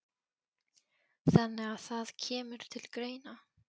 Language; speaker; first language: Icelandic; non-native, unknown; Polish